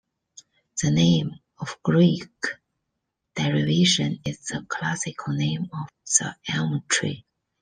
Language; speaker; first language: English; non-native, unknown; Chinese